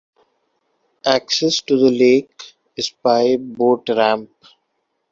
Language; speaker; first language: English; non-native, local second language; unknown